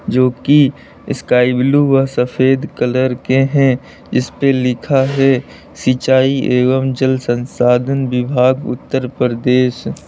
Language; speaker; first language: Hindi; native; Hindi